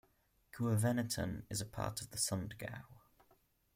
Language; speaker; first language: English; native; English